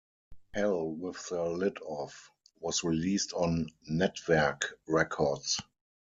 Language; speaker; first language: English; non-native, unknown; German